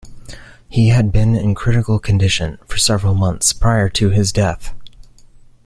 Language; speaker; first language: English; native; English